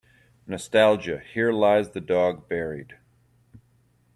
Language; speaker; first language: English; native; English